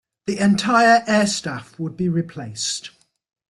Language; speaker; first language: English; native; English